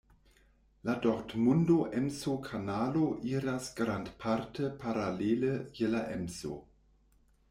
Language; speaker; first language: Esperanto; non-native, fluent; German